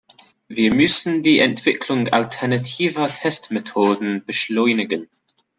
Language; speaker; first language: German; non-native, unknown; English